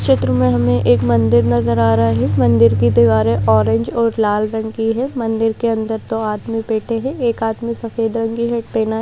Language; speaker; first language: Hindi; native; Hindi